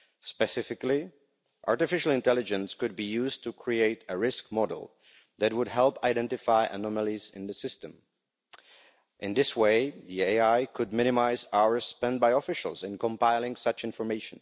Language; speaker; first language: English; non-native, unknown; Czech